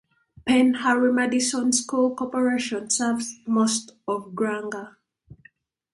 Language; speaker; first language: English; native; English